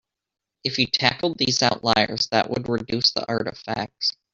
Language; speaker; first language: English; native; English